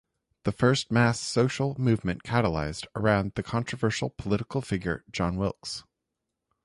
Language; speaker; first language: English; native; English